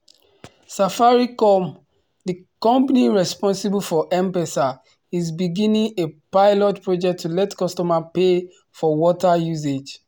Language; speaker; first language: English; non-native, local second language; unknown